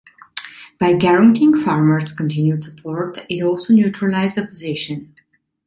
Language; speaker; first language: English; non-native, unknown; Italian